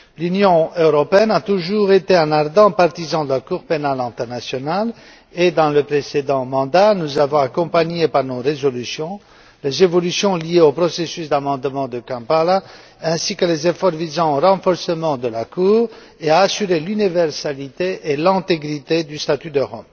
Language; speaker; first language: French; non-native, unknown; Romanian